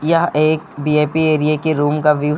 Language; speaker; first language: Hindi; native; Hindi